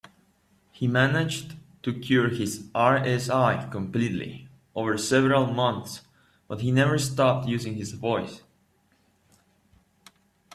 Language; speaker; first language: English; native; English